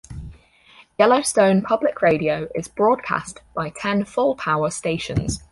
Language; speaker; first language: English; native; English